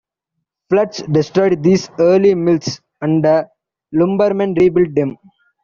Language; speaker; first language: English; non-native, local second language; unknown